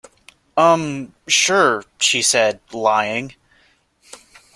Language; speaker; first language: English; native; English